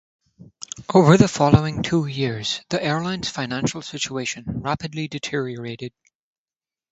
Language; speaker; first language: English; non-native, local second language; Tamil